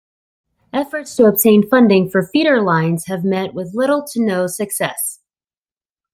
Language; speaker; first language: English; native; English